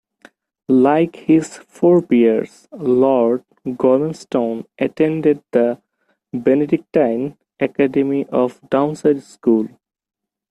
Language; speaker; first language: English; non-native, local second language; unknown